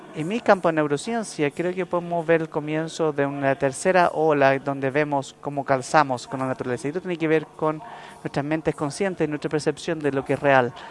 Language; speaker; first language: Spanish; non-native, learner; English